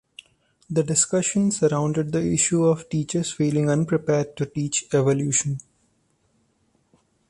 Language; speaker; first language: English; non-native, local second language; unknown